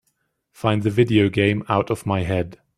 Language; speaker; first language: English; native; English